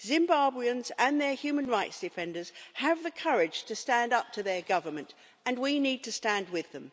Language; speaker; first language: English; native; English